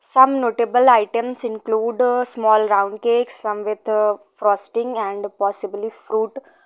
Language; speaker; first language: English; non-native, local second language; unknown